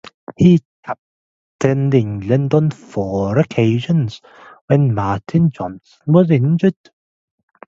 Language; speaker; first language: English; native; English